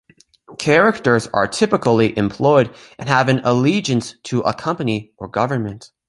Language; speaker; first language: English; native; English